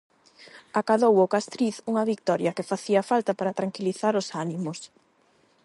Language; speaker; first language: Galician; non-native, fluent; Spanish